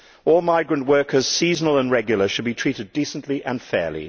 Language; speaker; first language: English; native; English